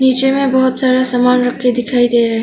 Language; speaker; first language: Hindi; non-native, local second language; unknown